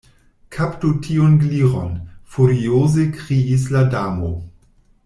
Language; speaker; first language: Esperanto; non-native, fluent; German